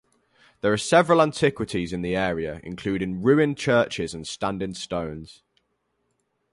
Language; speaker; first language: English; native; English